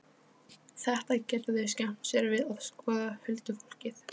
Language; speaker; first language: Icelandic; non-native, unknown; Polish